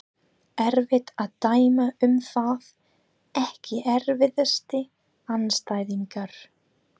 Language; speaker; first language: Icelandic; non-native, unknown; English